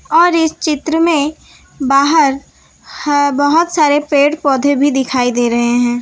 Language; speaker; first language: Hindi; non-native, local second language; Gujarati